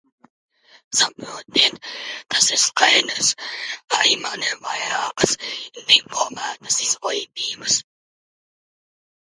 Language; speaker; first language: Latvian; native; Latvian